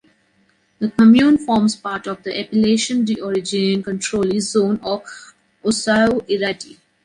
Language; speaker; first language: English; non-native, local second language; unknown